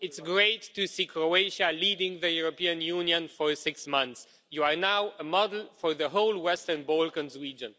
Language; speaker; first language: English; non-native, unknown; Romanian